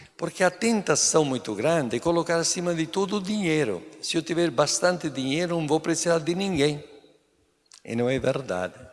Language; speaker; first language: Portuguese; non-native, fluent; Italian